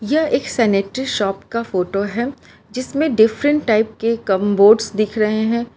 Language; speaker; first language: Hindi; non-native, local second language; Gujarati